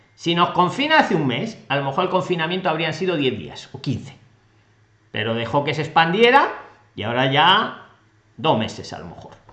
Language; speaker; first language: Spanish; native; Spanish